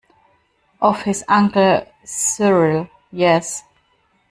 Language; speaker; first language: English; non-native, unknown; German